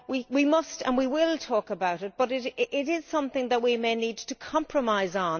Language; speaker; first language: English; native; English